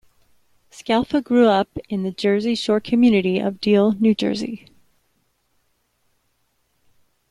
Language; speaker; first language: English; native; English